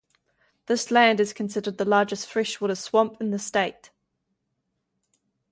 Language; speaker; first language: English; native; English